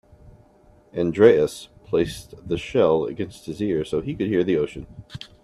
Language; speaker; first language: English; native; English